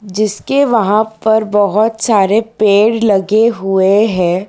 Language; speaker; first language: Hindi; non-native, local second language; Gujarati